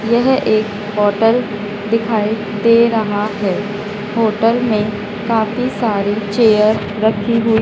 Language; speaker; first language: Hindi; native; Hindi